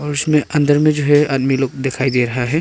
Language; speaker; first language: Hindi; non-native, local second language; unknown